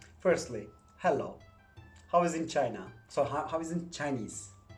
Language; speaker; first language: English; non-native, fluent; Turkish